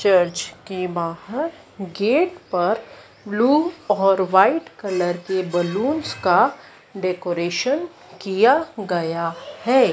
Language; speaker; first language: Hindi; native; Hindi